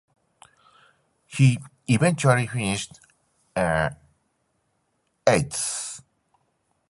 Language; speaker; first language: English; non-native, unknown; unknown